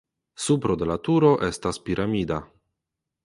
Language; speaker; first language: Esperanto; non-native, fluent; Polish